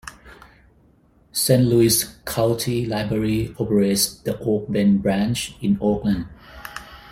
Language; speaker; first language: English; non-native, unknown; Thai